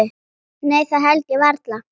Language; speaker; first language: Icelandic; native; Icelandic